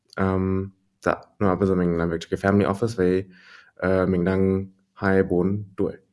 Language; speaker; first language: Vietnamese; early bilingual, heritage; Vietnamese